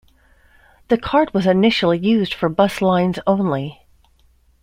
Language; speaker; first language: English; native; English